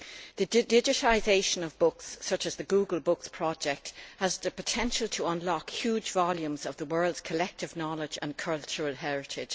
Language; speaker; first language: English; native; English